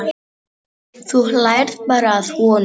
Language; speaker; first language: Icelandic; non-native, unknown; Polish